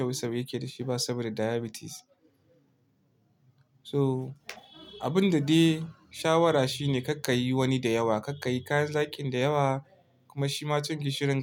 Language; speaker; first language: Hausa; non-native, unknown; Igbo